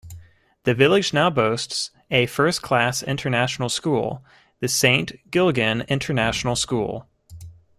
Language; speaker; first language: English; native; English